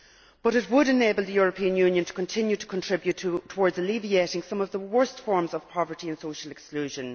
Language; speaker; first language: English; native; English